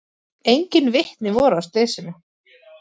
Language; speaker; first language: Icelandic; native; Icelandic